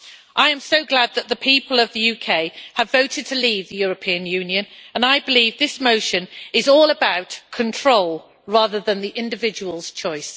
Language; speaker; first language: English; native; English